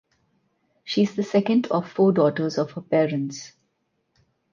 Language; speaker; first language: English; non-native, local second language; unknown